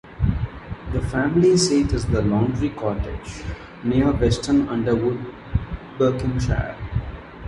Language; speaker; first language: English; non-native, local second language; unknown